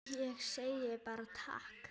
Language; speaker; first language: Icelandic; native; Icelandic